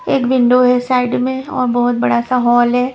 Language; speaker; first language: Hindi; non-native, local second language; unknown